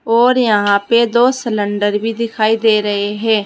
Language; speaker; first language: Hindi; native; Hindi